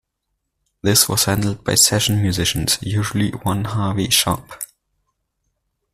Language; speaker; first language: English; non-native, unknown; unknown